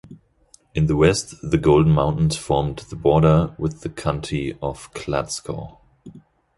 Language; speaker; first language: English; non-native, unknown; German